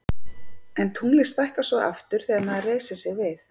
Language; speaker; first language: Icelandic; native; Icelandic